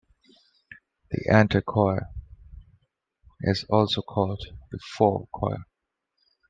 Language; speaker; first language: English; non-native, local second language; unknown